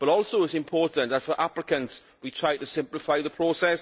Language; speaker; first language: English; native; English